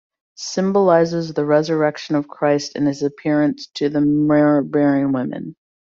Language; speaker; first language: English; native; English